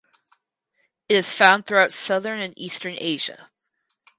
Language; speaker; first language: English; native; English